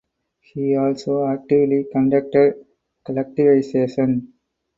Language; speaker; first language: English; non-native, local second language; Tamil